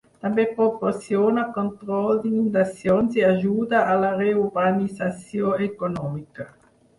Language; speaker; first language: Catalan; non-native, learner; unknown